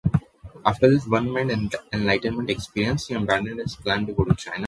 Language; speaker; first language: English; non-native, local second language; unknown